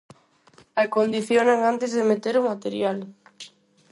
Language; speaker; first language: Galician; non-native, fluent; Spanish